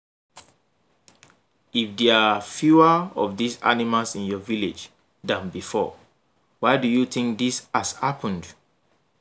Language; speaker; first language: English; non-native, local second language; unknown